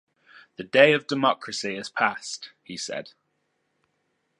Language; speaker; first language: English; native; English